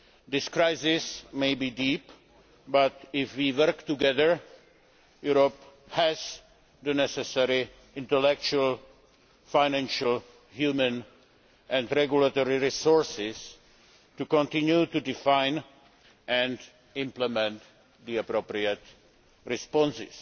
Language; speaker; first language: English; non-native, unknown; Czech